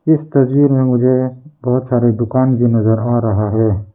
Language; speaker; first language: Hindi; early bilingual, other home language; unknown